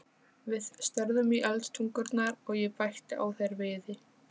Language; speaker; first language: Icelandic; non-native, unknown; Polish